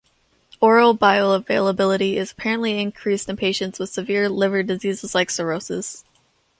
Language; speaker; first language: English; native; English